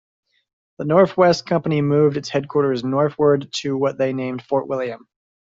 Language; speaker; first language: English; native; English